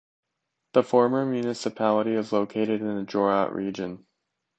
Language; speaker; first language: English; native; English